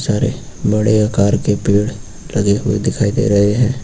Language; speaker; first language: Hindi; native; Hindi